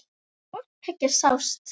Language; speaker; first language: Icelandic; native; Icelandic